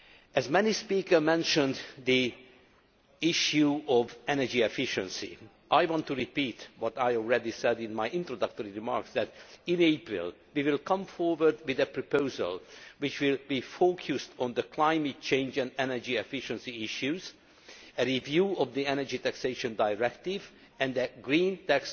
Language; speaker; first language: English; non-native, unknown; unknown